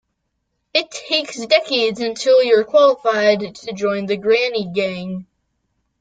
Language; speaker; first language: English; native; English